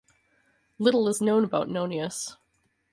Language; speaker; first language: English; native; English